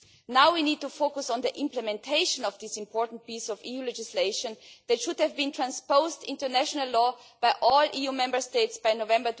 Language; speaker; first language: English; non-native, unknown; German